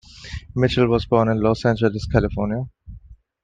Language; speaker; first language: English; non-native, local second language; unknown